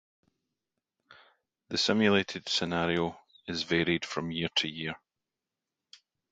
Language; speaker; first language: English; native; English